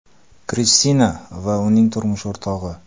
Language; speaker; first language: Uzbek; non-native, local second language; Kara-Kalpak